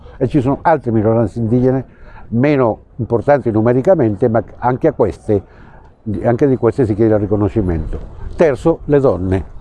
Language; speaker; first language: Italian; non-native, fluent; Spanish